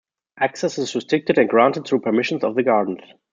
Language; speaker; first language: English; non-native, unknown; German